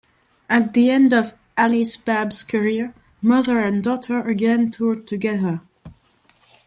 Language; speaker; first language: English; non-native, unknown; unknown